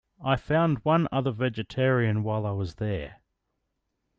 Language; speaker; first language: English; native; English